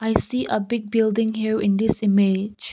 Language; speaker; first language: English; non-native, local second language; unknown